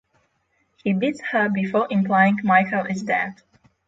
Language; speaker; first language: English; non-native, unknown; Polish